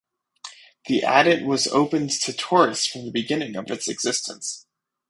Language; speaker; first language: English; native; English